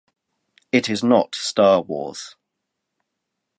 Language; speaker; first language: English; native; English